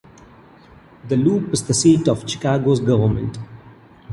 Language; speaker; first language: English; non-native, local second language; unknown